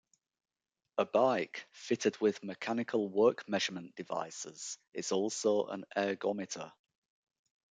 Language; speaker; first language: English; native; English